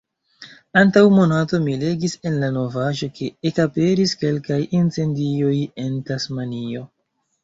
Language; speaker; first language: Esperanto; non-native, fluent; Chinese